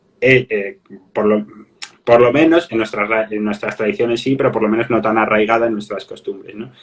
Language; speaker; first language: Spanish; native; Spanish